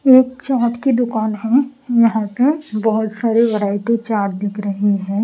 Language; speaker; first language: Hindi; non-native, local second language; Punjabi